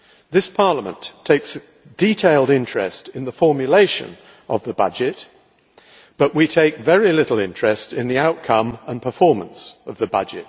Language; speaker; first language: English; native; English